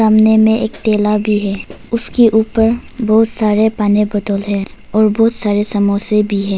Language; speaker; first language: Hindi; non-native, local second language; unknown